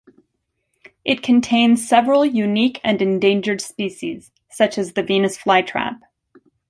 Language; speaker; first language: English; native; English